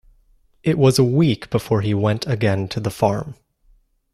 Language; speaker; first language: English; native; English